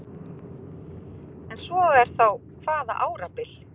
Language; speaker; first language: Icelandic; native; Icelandic